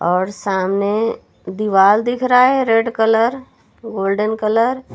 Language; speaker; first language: Hindi; native; Hindi